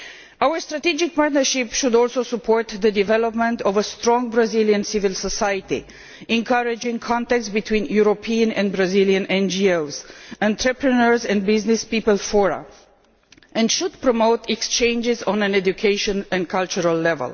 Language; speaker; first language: English; non-native, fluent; Romanian